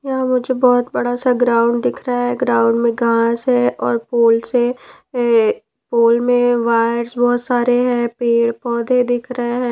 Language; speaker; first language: Hindi; non-native, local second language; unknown